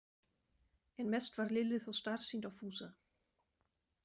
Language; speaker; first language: Icelandic; non-native, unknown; German